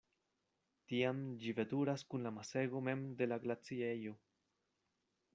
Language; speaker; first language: Esperanto; non-native, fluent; Spanish